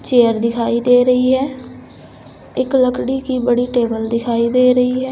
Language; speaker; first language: Hindi; native; Hindi